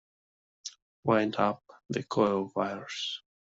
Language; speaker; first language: English; non-native, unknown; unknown